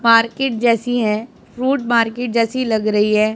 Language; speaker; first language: Hindi; non-native, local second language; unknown